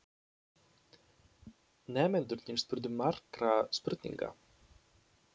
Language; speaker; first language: Icelandic; non-native, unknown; Polish